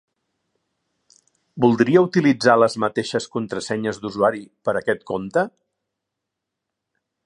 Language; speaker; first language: Catalan; native; Catalan